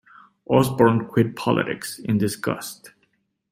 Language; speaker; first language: English; native; English